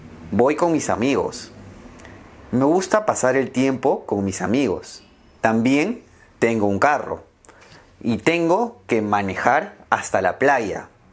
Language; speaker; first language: Spanish; native; Spanish